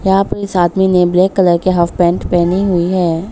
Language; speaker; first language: Hindi; early bilingual, other home language; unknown